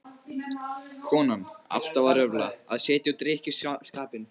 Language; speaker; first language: Icelandic; native; Icelandic